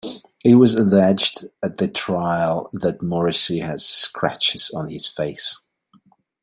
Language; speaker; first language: English; non-native, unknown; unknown